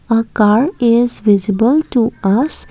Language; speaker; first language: English; non-native, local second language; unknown